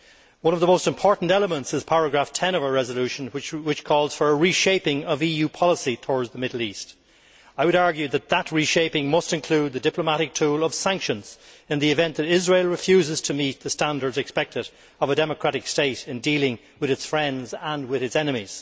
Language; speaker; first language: English; native; English